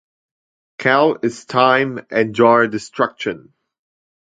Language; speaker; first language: English; non-native, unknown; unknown